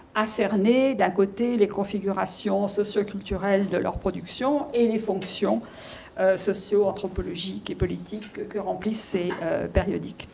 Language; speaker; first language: French; native; French